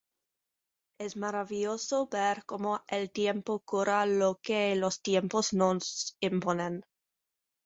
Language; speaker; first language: Spanish; non-native, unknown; English